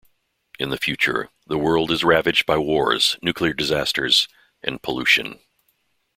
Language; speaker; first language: English; native; English